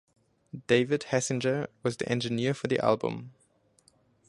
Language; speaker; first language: English; non-native, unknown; German